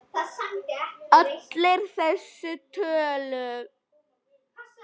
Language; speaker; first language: Icelandic; non-native, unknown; Polish